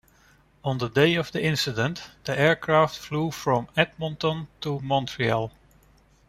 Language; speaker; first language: English; non-native, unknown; Dutch